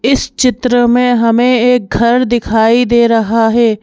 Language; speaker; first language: Hindi; native; Hindi